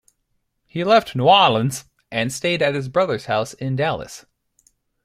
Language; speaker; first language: English; native; English